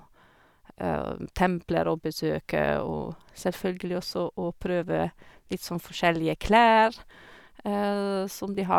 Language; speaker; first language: Norwegian; non-native, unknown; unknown